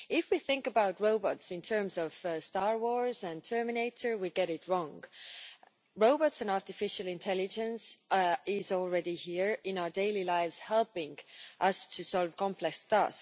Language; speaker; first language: English; non-native, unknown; Estonian